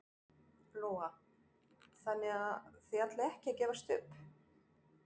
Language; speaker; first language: Icelandic; non-native, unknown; French